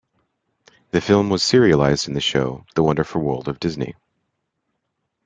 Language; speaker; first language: English; native; English